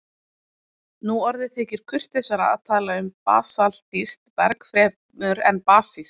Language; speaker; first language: Icelandic; native; Icelandic